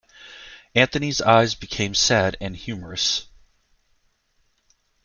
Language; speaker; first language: English; native; English